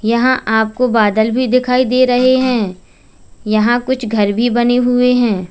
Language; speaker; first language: Hindi; native; Hindi